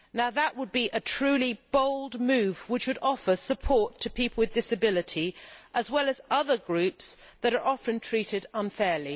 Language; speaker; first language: English; native; English